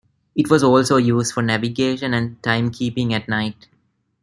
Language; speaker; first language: English; non-native, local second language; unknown